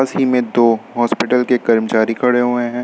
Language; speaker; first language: Hindi; native; Hindi